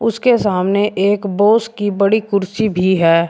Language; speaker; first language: Hindi; native; Hindi